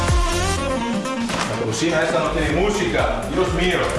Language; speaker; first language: Spanish; non-native, related language; Portuguese